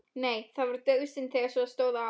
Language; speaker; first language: Icelandic; non-native, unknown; Polish